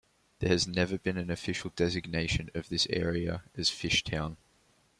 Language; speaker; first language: English; native; English